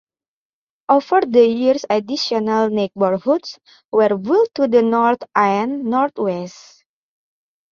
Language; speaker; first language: English; native; English